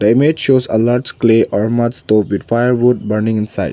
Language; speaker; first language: English; non-native, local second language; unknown